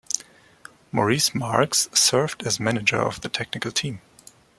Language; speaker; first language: English; non-native, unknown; German